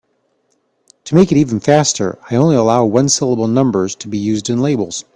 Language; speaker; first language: English; native; English